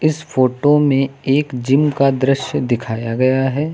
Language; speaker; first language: Hindi; native; Hindi